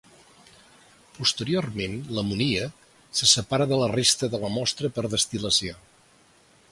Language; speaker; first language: Catalan; native; Catalan